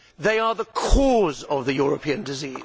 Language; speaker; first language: English; native; English